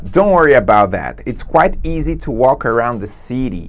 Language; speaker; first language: English; non-native, fluent; Portuguese